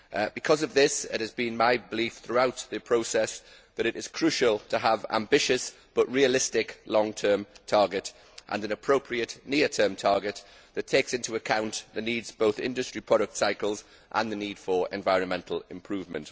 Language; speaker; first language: English; native; English